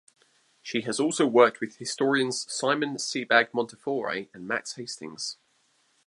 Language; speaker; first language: English; native; English